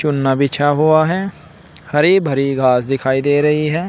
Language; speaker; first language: Hindi; native; Hindi